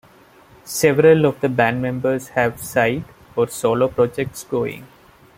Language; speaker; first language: English; non-native, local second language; Malayalam